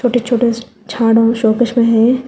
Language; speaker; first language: Hindi; non-native, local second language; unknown